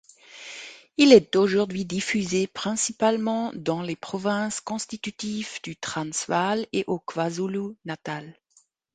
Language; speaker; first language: French; non-native, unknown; German